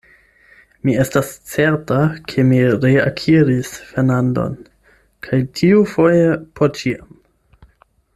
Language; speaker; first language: Esperanto; non-native, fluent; German